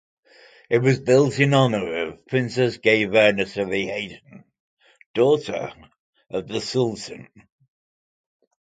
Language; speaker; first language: English; native; English